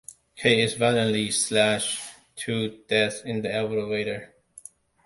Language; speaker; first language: English; non-native, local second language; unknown